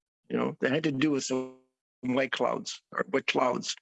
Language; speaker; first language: English; native; English